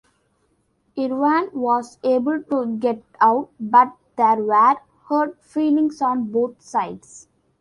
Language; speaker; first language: English; non-native, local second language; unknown